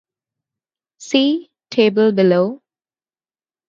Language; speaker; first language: English; non-native, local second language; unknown